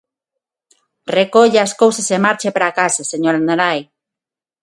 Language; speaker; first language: Galician; non-native, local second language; Spanish